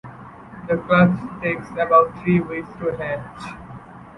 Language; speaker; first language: English; native; English